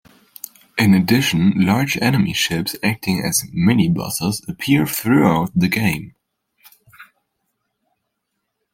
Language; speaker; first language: English; non-native, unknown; German